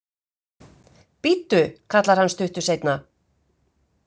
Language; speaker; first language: Icelandic; native; Icelandic